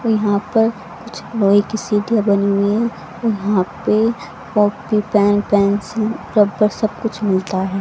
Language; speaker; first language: Hindi; native; Hindi